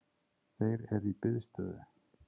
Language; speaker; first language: Icelandic; native; Icelandic